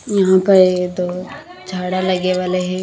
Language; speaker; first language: Hindi; native; Hindi